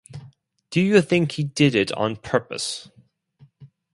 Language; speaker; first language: English; non-native, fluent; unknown